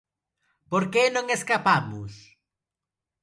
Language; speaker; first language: Galician; non-native, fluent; Spanish